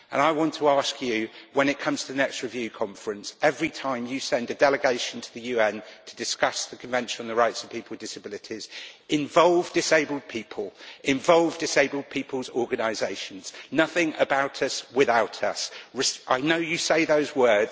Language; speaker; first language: English; native; English